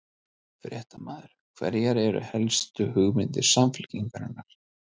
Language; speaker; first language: Icelandic; native; Icelandic